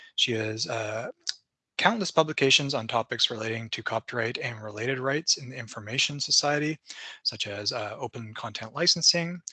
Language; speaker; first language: English; native; English